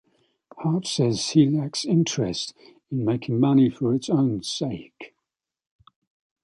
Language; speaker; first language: English; native; English